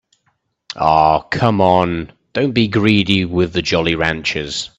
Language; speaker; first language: English; native; English